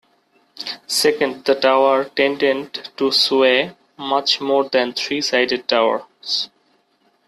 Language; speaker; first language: English; non-native, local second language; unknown